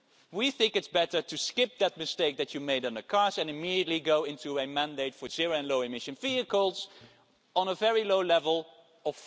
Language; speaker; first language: English; non-native, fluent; Dutch